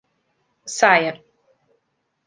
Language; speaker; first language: Portuguese; native; Portuguese